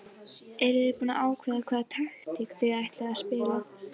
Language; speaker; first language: Icelandic; native; Icelandic